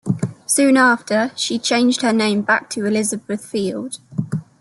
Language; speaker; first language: English; native; English